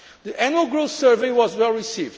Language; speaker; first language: English; non-native, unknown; Portuguese